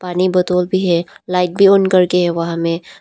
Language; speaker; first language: Hindi; non-native, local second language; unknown